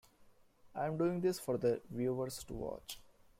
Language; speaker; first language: English; non-native, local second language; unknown